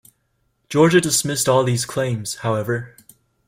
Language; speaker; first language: English; native; English